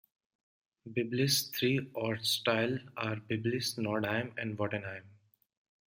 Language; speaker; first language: English; non-native, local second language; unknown